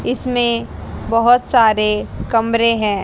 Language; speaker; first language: Hindi; native; Hindi